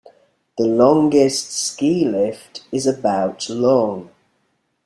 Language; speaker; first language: English; native; English